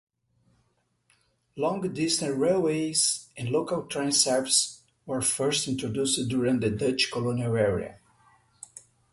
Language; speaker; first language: English; non-native, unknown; Portuguese